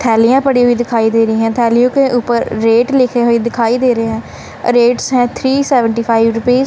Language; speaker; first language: Hindi; non-native, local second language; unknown